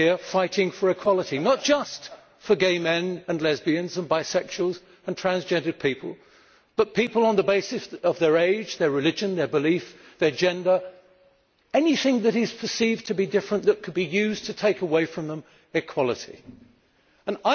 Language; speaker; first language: English; native; English